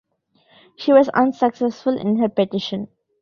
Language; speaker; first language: English; non-native, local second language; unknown